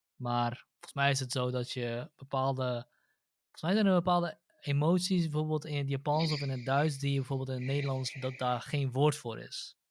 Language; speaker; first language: Dutch; early bilingual, other home language; Central Kurdish